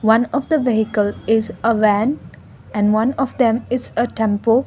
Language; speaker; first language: English; non-native, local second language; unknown